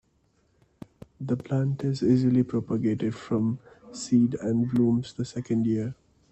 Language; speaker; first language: English; non-native, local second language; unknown